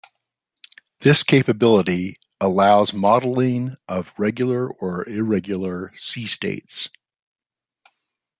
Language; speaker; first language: English; native; English